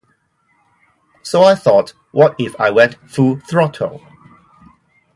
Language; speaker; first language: English; non-native, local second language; Cantonese